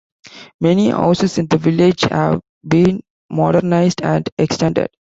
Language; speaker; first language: English; non-native, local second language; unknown